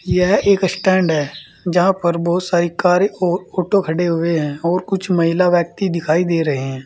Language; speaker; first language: Hindi; native; Hindi